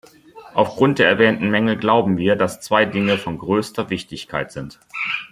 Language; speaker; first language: German; native; German